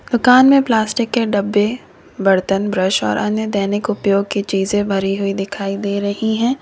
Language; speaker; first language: Hindi; native; Hindi